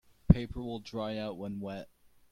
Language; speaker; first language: English; native; English